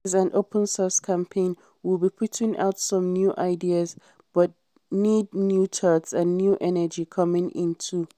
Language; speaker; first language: English; non-native, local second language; Hausa